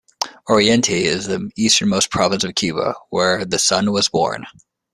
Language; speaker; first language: English; native; English